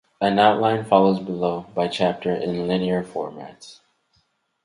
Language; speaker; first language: English; native; English